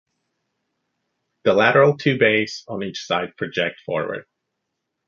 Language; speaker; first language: English; native; English